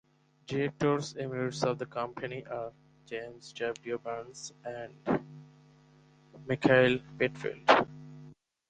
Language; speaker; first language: English; non-native, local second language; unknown